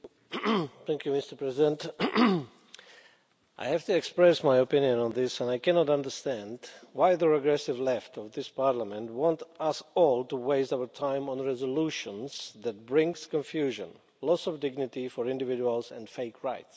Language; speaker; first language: English; non-native, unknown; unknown